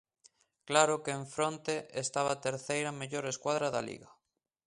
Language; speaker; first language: Galician; native; Galician